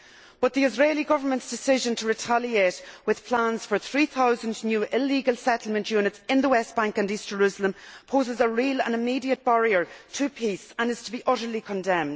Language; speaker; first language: English; native; English